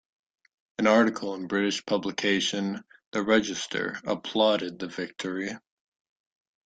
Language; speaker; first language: English; native; English